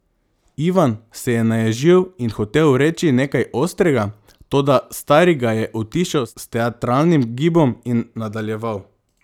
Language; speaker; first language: Slovenian; non-native, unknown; Macedonian